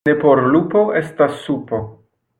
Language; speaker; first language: Esperanto; non-native, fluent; French